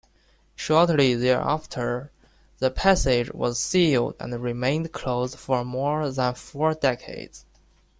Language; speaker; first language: English; non-native, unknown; Chinese